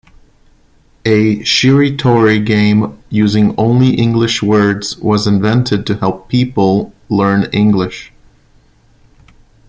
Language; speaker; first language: English; non-native, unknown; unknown